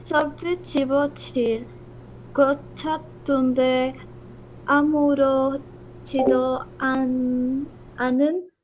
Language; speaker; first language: Korean; non-native, learner; Spanish